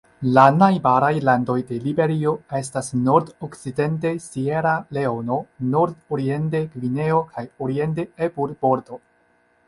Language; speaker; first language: Esperanto; non-native, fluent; Chinese